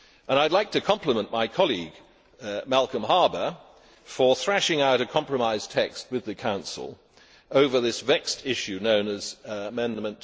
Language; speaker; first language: English; native; English